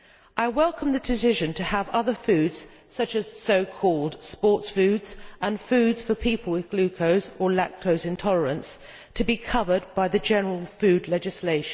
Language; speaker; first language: English; native; English